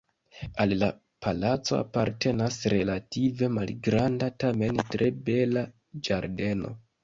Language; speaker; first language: Esperanto; non-native, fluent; Kinyarwanda